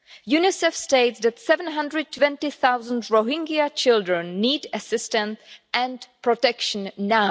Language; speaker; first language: English; non-native, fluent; Czech